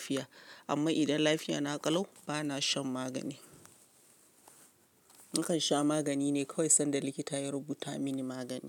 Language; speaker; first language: Hausa; non-native, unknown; Yoruba